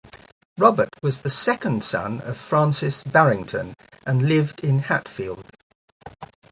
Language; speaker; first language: English; native; English